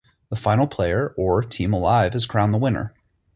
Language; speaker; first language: English; native; English